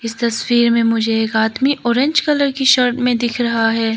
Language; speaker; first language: Hindi; non-native, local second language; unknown